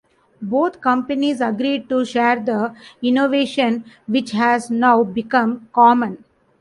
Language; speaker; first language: English; non-native, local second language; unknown